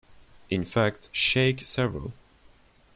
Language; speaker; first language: English; non-native, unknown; Turkish